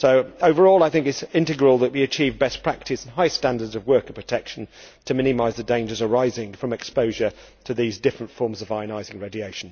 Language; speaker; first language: English; native; English